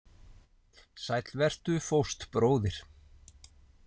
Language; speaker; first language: Icelandic; native; Icelandic